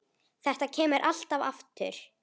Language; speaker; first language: Icelandic; native; Icelandic